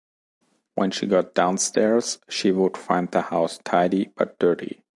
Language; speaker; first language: English; non-native, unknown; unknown